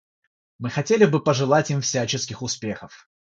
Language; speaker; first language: Russian; non-native, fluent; Georgian